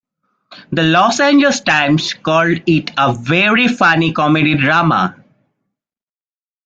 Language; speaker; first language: English; non-native, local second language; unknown